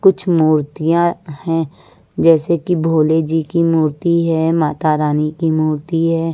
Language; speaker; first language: Hindi; native; Hindi